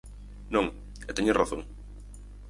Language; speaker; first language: Galician; native; Galician